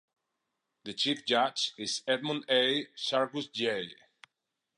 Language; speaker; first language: English; non-native, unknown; Spanish